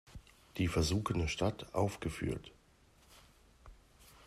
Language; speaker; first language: German; native; German